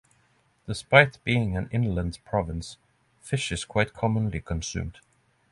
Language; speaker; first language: English; non-native, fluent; Norwegian